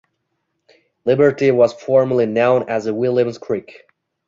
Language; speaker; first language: English; non-native, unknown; Uzbek